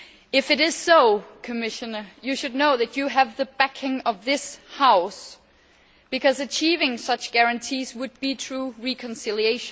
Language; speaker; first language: English; non-native, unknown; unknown